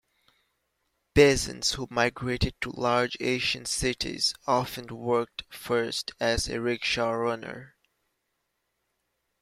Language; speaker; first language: English; native; English